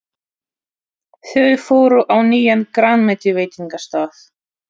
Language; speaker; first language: Icelandic; non-native, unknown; Russian